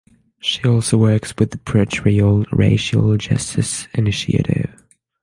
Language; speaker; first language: English; non-native, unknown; French